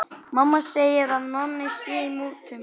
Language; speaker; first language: Icelandic; native; Icelandic